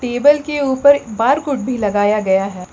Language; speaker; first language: Hindi; native; Hindi